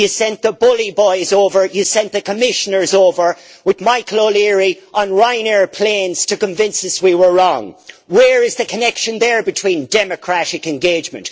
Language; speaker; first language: English; native; English